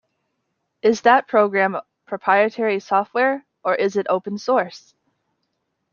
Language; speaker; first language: English; native; English